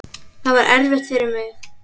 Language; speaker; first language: Icelandic; native; Icelandic